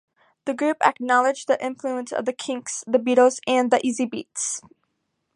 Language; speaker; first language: English; native; English